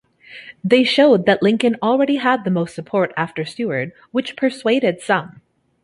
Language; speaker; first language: English; native; English